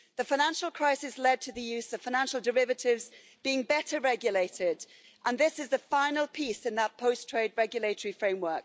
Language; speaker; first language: English; native; English